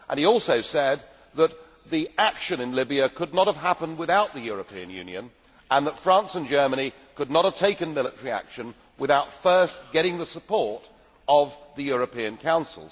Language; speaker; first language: English; native; English